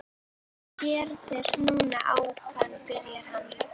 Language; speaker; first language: Icelandic; native; Icelandic